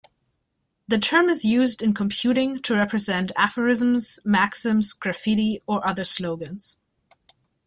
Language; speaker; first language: English; native; English